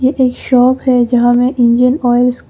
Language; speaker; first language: Hindi; early bilingual, other home language; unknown